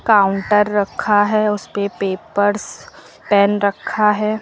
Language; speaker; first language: Hindi; native; Hindi